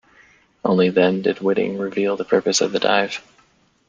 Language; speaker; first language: English; native; English